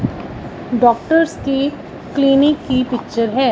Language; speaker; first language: Hindi; non-native, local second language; Punjabi